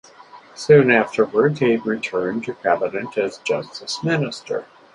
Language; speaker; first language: English; native; English